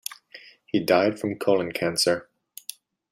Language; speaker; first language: English; native; English